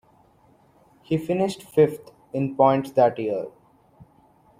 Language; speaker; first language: English; non-native, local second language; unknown